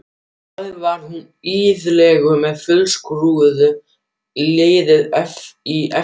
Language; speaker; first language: Icelandic; non-native, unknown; German